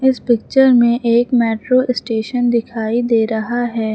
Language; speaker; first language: Hindi; native; Hindi